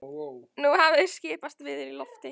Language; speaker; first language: Icelandic; native; Icelandic